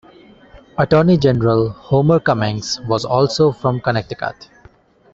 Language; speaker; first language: English; non-native, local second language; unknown